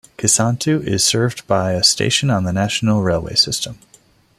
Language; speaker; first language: English; non-native, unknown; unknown